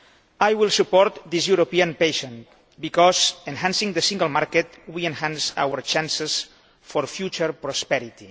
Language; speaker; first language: English; non-native, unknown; Catalan